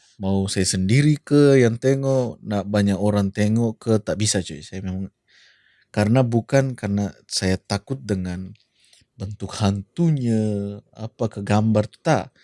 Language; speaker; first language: Malay; non-native, related language; Indonesian